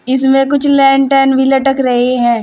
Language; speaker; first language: Hindi; native; Hindi